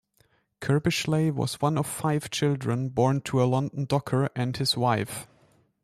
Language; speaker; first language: English; non-native, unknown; German